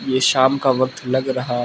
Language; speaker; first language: Hindi; non-native, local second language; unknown